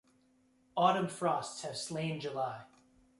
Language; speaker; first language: English; native; English